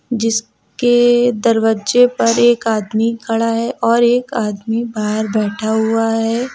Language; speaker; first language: Hindi; native; Hindi